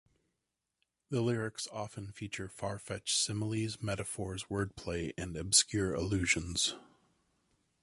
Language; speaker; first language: English; native; English